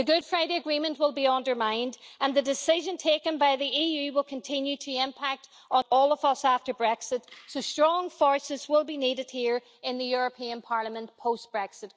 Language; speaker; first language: English; native; English